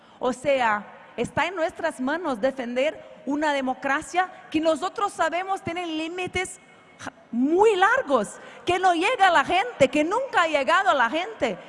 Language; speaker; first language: Spanish; non-native, related language; Portuguese